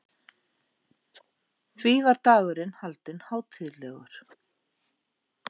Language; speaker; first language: Icelandic; native; Icelandic